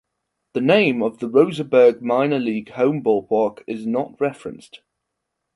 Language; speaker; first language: English; non-native, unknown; German